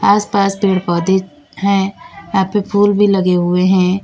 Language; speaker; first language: Hindi; native; Hindi